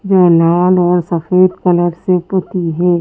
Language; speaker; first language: Hindi; native; Hindi